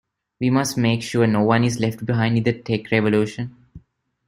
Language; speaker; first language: English; non-native, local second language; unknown